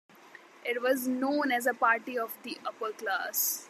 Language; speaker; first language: English; non-native, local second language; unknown